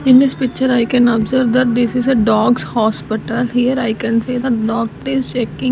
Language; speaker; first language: English; non-native, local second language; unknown